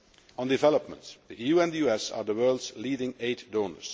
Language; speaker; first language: English; non-native, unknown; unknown